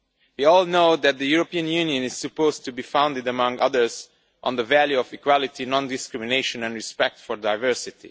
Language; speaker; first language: English; non-native, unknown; Romanian